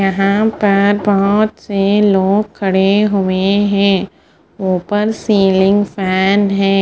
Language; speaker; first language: Hindi; non-native, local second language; Punjabi